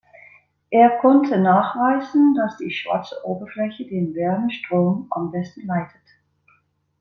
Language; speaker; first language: German; non-native, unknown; Dutch